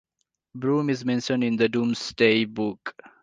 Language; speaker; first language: English; non-native, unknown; Nepali